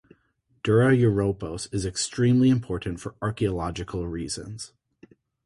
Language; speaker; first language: English; native; English